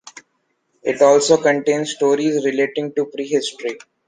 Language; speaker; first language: English; non-native, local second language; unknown